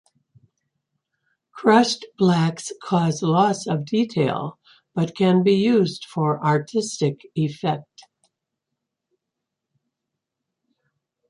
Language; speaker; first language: English; native; English